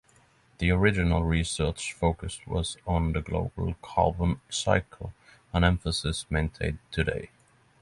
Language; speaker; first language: English; non-native, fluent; Norwegian